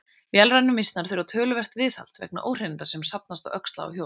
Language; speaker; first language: Icelandic; native; Icelandic